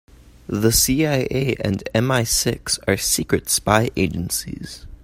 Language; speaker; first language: English; native; English